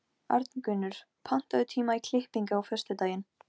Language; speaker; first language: Icelandic; non-native, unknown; Polish